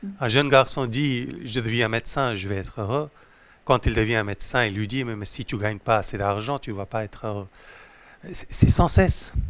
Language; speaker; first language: French; non-native, fluent; Hindi